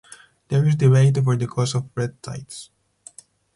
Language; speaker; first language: English; non-native, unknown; Spanish